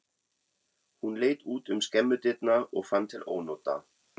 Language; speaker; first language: Icelandic; non-native, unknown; German